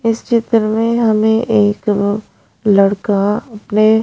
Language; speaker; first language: Hindi; non-native, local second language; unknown